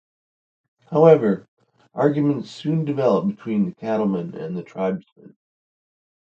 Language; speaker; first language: English; native; English